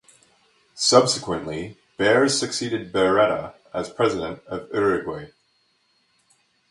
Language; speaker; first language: English; native; English